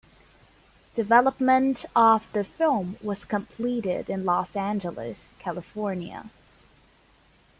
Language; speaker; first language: English; non-native, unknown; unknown